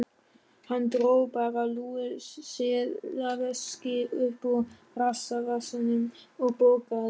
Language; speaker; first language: Icelandic; non-native, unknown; German